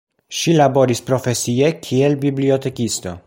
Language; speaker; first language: Esperanto; non-native, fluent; Polish